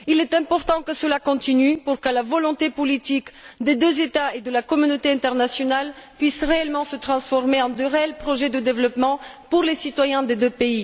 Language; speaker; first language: French; non-native, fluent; Bulgarian